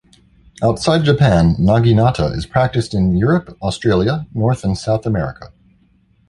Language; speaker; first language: English; native; English